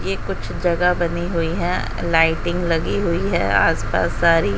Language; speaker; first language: Hindi; native; Hindi